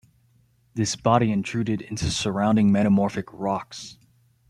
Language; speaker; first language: English; native; English